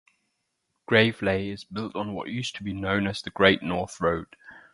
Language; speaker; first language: English; non-native, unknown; German